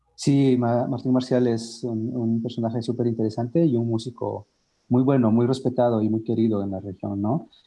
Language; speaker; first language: Spanish; native; Spanish